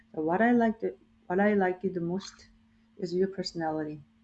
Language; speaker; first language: English; non-native, fluent; Korean